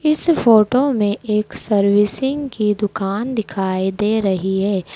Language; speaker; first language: Hindi; native; Hindi